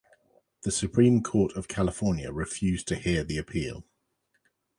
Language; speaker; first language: English; native; English